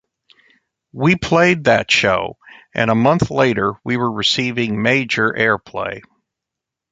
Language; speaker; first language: English; native; English